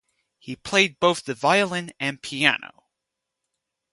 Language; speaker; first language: English; native; English